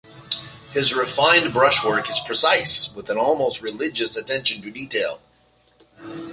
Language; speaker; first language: English; native; English